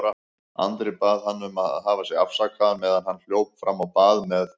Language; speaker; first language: Icelandic; native; Icelandic